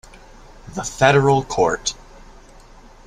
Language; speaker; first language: English; native; English